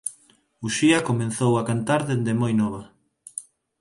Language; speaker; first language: Galician; non-native, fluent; Spanish